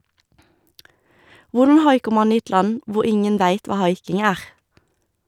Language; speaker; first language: Norwegian; native; Norwegian